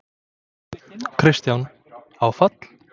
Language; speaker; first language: Icelandic; non-native, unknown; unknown